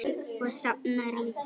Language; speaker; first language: Icelandic; native; Icelandic